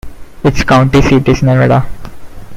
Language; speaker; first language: English; non-native, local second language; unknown